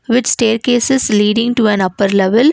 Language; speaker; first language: English; non-native, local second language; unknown